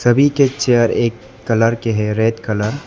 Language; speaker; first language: Hindi; non-native, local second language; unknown